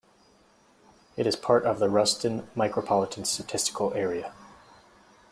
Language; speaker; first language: English; native; English